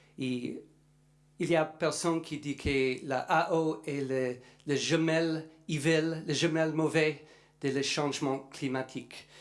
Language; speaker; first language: French; non-native, learner; English